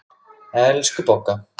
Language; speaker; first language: Icelandic; native; Icelandic